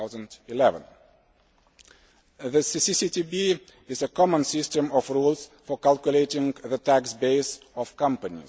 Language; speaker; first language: English; non-native, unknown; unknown